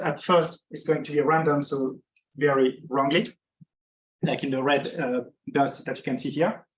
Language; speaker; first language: English; non-native, fluent; French